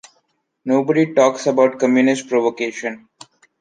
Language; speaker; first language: English; non-native, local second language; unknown